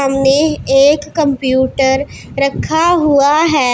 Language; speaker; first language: Hindi; non-native, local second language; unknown